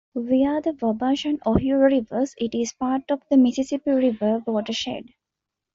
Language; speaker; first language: English; non-native, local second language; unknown